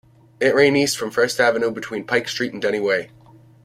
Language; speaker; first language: English; native; English